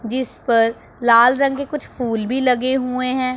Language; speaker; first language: Hindi; non-native, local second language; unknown